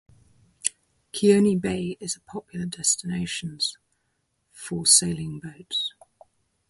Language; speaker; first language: English; native; English